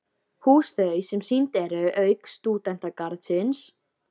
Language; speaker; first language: Icelandic; native; Icelandic